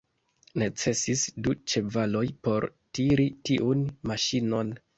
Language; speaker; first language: Esperanto; non-native, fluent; Kinyarwanda